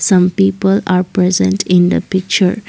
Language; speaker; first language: English; non-native, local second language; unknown